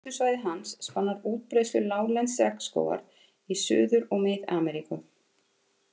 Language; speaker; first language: Icelandic; native; Icelandic